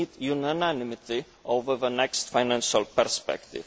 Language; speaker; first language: English; non-native, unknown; Polish